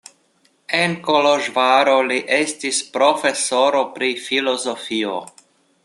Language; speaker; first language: Esperanto; non-native, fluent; Russian